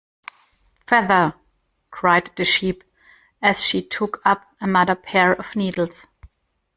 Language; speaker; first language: English; non-native, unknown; German